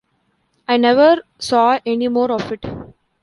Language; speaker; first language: English; non-native, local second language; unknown